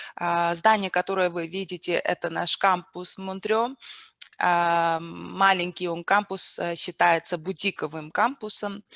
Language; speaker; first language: Russian; non-native, local second language; Armenian